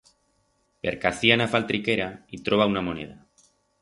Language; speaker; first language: Aragonese; non-native, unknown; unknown